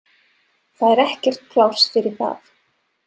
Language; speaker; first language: Icelandic; non-native, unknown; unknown